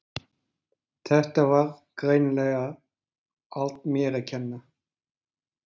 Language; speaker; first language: Icelandic; non-native, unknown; Turkish